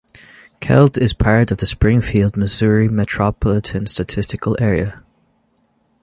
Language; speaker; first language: English; native; English